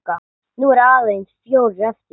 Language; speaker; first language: Icelandic; non-native, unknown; English